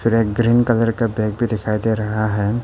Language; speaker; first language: Hindi; early bilingual, other home language; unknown